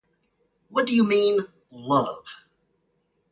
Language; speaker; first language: English; native; English